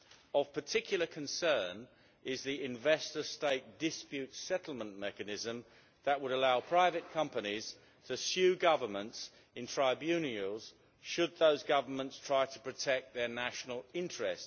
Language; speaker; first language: English; native; English